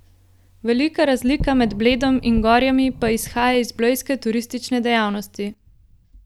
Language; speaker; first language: Slovenian; native; Slovenian